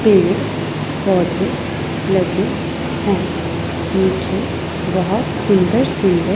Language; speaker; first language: Hindi; non-native, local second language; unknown